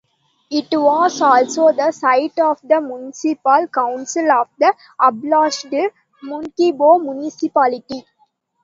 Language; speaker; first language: English; non-native, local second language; Tamil